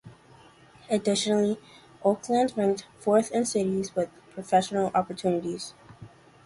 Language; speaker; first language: English; native; English